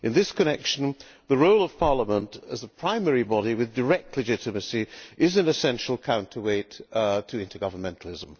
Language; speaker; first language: English; non-native, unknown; Hungarian